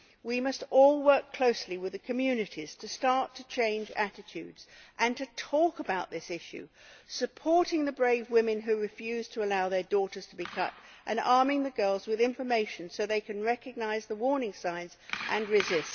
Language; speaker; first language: English; native; English